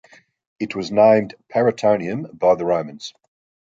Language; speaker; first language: English; native; English